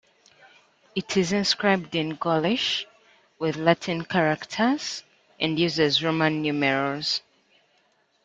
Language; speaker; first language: English; native; English